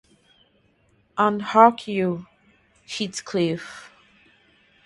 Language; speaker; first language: English; non-native, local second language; Yoruba